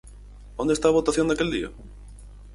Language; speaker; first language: Galician; native; Galician